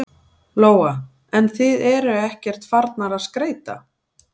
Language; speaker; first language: Icelandic; native; Icelandic